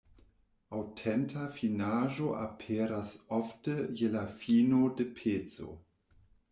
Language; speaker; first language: Esperanto; non-native, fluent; German